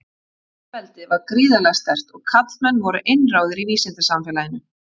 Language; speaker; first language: Icelandic; native; Icelandic